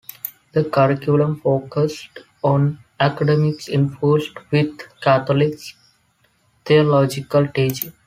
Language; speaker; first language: English; non-native, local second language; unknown